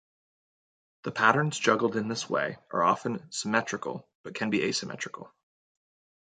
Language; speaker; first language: English; native; English